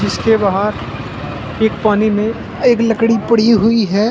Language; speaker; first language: Hindi; native; Hindi